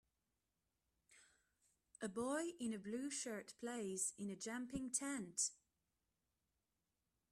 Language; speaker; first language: English; non-native, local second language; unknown